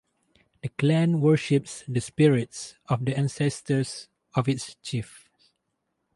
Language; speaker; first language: English; non-native, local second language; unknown